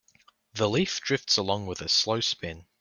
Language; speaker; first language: English; native; English